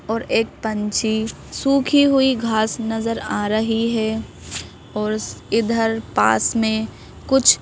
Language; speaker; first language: Hindi; native; Hindi